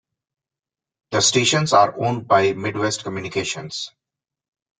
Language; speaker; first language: English; non-native, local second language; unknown